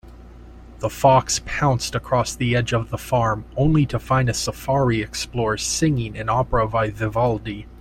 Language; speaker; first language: English; native; English